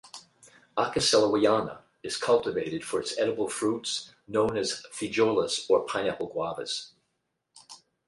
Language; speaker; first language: English; native; English